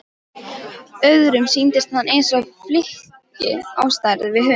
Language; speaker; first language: Icelandic; non-native, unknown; Polish